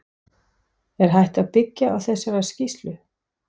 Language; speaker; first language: Icelandic; non-native, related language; Danish